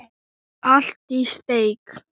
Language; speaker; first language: Icelandic; non-native, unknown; Thai